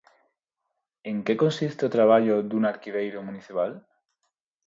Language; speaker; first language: Galician; non-native, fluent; Spanish